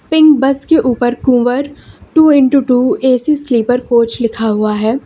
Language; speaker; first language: Hindi; native; Hindi